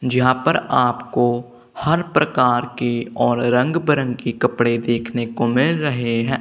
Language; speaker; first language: Hindi; non-native, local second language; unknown